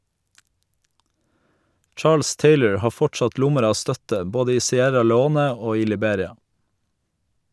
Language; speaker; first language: Norwegian; native; Norwegian